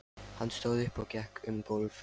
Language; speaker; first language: Icelandic; non-native, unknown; Lithuanian